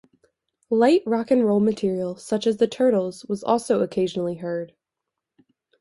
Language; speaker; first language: English; native; English